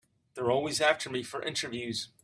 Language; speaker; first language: English; native; English